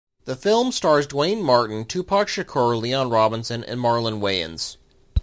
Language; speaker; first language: English; native; English